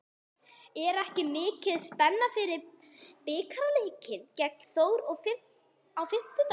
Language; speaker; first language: Icelandic; non-native, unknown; English